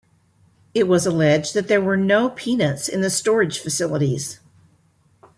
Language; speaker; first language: English; native; English